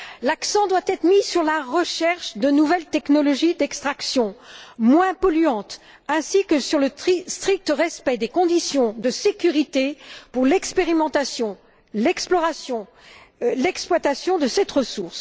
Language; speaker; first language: French; native; French